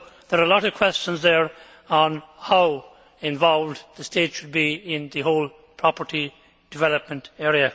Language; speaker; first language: English; native; English